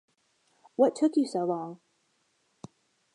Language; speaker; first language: English; native; English